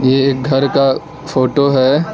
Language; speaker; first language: Hindi; non-native, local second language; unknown